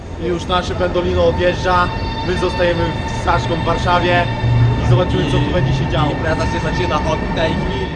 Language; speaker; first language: Polish; native; Polish